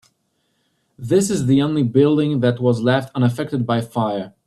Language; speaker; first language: English; native; English